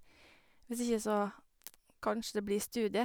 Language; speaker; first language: Norwegian; native; Norwegian